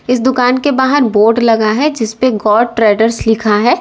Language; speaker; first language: Hindi; native; Hindi